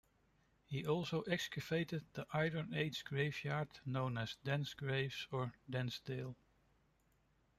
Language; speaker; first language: English; non-native, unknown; Dutch